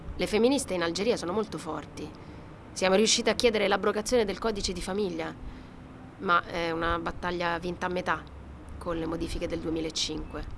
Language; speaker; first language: Italian; non-native, fluent; Arabic